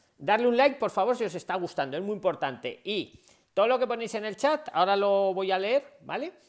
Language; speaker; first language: Spanish; native; Spanish